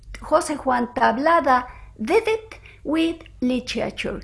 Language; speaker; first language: English; early bilingual, other home language; Spanish